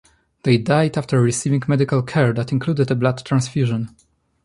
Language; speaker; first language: English; non-native, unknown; Polish